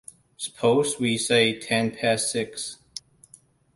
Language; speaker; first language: English; non-native, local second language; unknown